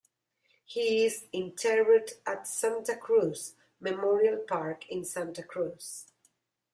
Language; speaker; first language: English; non-native, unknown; Spanish